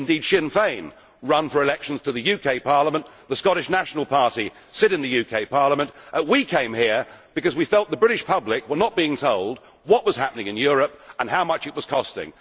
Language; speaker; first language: English; native; English